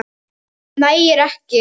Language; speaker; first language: Icelandic; non-native, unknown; Polish